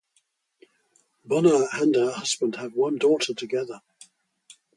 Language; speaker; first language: English; native; English